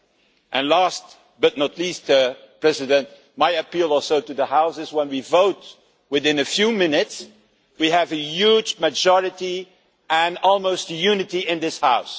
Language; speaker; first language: English; non-native, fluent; Dutch